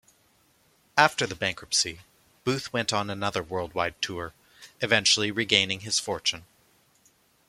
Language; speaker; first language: English; native; English